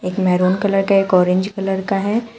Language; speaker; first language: Hindi; native; Hindi